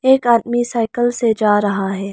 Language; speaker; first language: Hindi; non-native, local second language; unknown